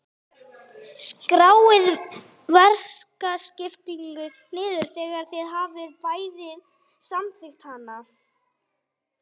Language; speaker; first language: Icelandic; non-native, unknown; English